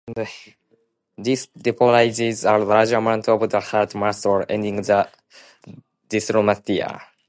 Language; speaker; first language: English; non-native, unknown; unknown